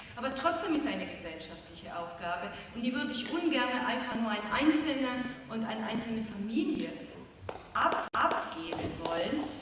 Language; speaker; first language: German; non-native, fluent; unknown